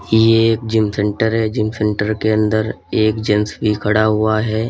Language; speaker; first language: Hindi; native; Hindi